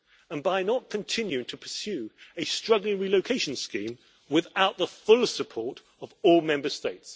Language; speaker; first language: English; native; English